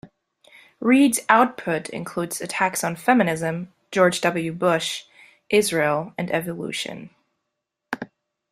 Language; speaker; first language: English; non-native, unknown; German